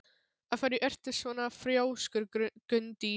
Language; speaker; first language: Icelandic; non-native, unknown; Polish